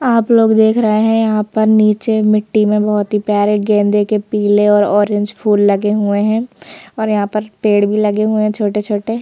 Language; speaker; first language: Hindi; native; Hindi